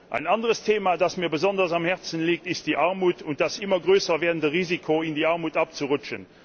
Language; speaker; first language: German; non-native, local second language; Luxembourgish